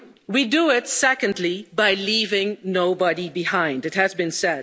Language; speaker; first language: English; non-native, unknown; Dutch